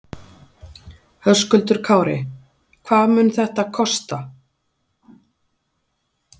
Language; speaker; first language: Icelandic; native; Icelandic